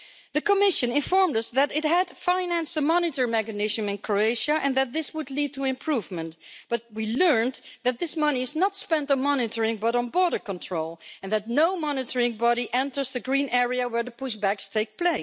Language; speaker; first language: English; non-native, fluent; Dutch